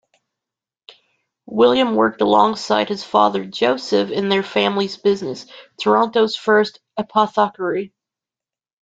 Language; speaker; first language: English; native; English